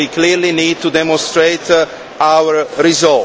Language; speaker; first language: English; non-native, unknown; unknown